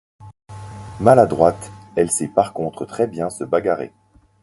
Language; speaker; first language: French; native; French